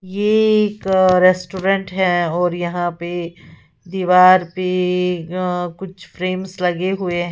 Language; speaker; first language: Hindi; native; Hindi